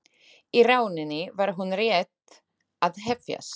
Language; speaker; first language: Icelandic; non-native, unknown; Slovak